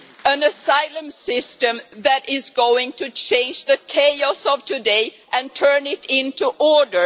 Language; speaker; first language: English; non-native, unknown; Swedish